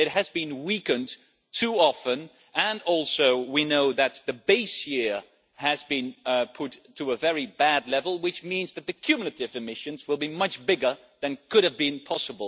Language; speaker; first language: English; non-native, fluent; Dutch